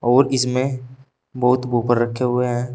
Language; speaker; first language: Hindi; native; Hindi